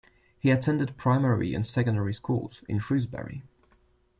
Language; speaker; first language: English; non-native, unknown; French